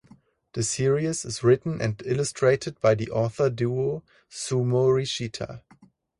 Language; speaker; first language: English; non-native, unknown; German